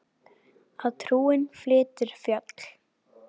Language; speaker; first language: Icelandic; native; Icelandic